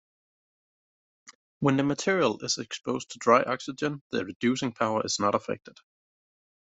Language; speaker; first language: English; native; English